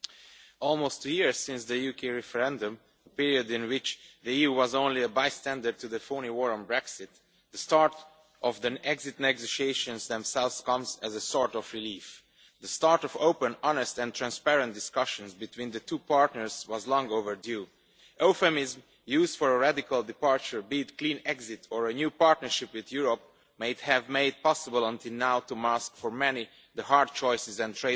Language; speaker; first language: English; non-native, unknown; Romanian